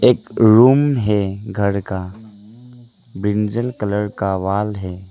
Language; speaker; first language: Hindi; early bilingual, other home language; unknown